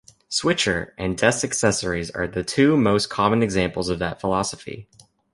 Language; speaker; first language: English; native; English